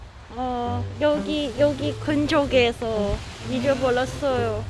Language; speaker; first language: Korean; non-native, learner; Cantonese